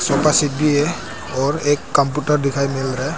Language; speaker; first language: Hindi; non-native, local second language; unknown